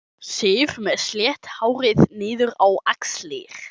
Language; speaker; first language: Icelandic; non-native, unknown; German